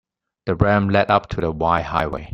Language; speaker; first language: English; non-native, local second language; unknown